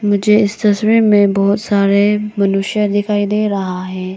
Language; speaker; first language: Hindi; non-native, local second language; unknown